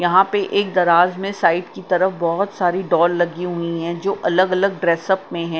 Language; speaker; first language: Hindi; non-native, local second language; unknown